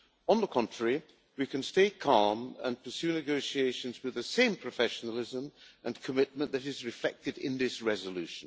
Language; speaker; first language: English; non-native, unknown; Hungarian